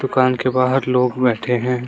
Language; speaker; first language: Hindi; non-native, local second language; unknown